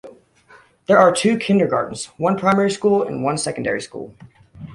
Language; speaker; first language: English; native; English